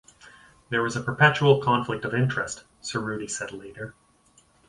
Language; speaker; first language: English; native; English